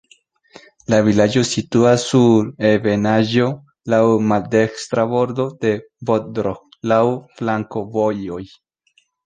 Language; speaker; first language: Esperanto; non-native, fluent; Spanish